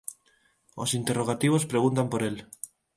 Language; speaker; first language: Galician; non-native, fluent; Spanish